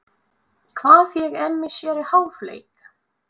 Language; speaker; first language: Icelandic; non-native, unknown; Russian